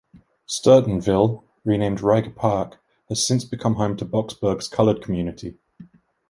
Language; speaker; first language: English; native; English